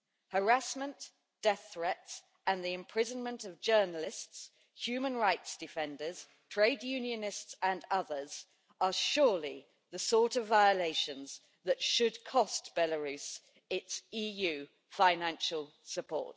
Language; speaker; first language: English; native; English